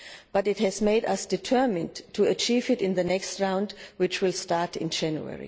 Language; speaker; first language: English; non-native, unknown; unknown